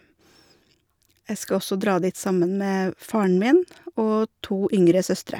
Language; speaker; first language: Norwegian; native; Norwegian